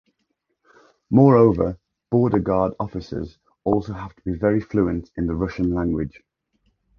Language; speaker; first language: English; native; English